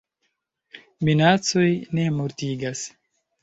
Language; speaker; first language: Esperanto; non-native, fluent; Chinese